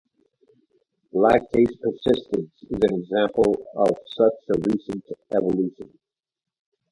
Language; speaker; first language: English; native; English